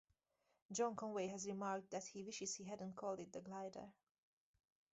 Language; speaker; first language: English; native; English